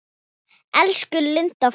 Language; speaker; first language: Icelandic; non-native, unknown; Thai